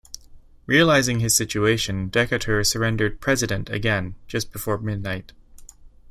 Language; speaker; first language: English; native; English